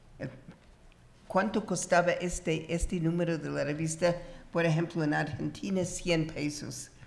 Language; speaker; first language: Spanish; non-native, fluent; English